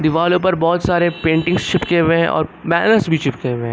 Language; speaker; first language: Hindi; native; Hindi